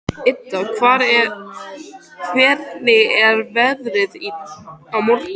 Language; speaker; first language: Icelandic; native; Icelandic